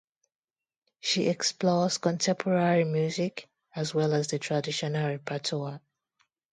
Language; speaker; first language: English; non-native, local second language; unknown